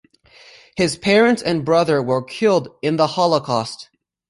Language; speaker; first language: English; native; English